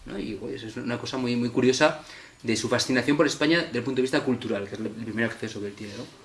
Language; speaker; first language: Spanish; native; Spanish